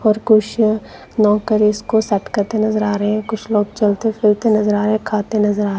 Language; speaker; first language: Hindi; non-native, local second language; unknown